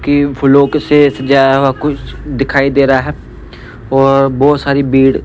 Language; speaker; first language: Hindi; non-native, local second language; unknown